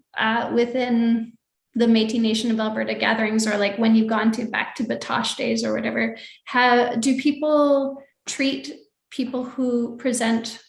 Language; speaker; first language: English; native; English